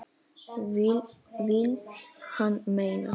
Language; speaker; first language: Icelandic; non-native, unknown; Polish